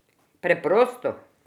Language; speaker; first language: Slovenian; non-native, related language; Croatian